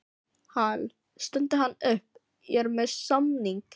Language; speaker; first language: Icelandic; non-native, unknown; Filipino